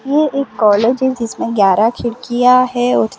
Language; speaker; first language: Hindi; non-native, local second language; Gujarati